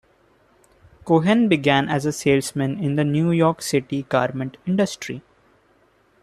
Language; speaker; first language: English; non-native, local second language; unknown